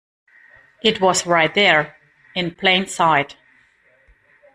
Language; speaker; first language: English; non-native, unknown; German